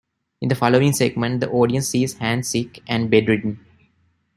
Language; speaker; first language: English; non-native, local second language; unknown